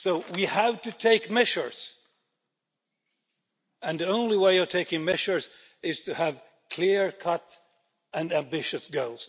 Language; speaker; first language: English; non-native, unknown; Finnish